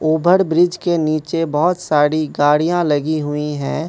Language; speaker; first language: Hindi; non-native, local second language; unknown